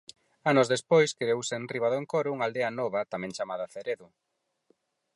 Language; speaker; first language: Galician; non-native, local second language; Spanish